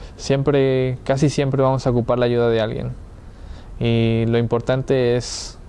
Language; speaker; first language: Spanish; early bilingual, heritage; Spanish